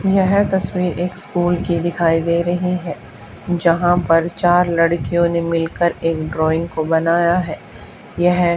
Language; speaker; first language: Hindi; native; Hindi